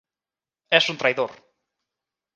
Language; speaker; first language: Galician; native; Galician